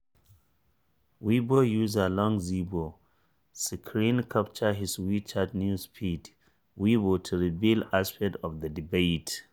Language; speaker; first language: English; non-native, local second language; Hausa